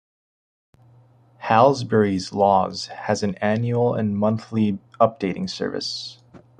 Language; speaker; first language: English; native; English